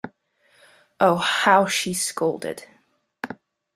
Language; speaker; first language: English; non-native, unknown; German